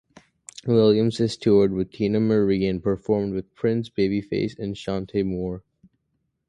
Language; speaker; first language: English; native; English